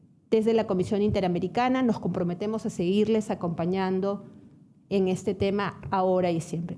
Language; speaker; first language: Spanish; native; Spanish